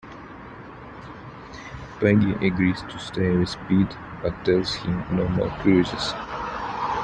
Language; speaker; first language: English; non-native, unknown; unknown